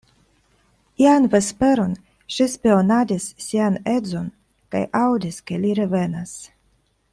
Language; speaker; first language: Esperanto; non-native, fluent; Russian